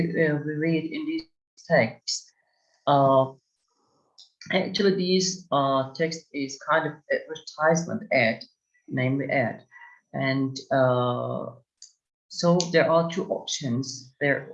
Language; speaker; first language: English; non-native, fluent; Turkish